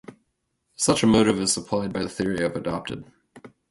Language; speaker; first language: English; native; English